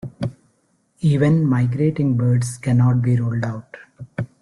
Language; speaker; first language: English; non-native, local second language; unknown